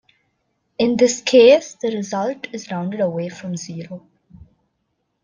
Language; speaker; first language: English; non-native, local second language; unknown